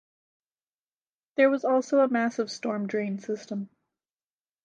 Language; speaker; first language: English; native; English